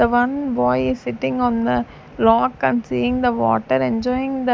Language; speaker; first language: English; non-native, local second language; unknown